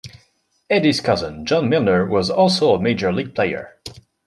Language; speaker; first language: English; non-native, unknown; French